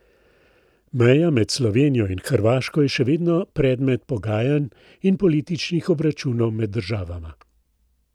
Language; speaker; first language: Slovenian; native; Slovenian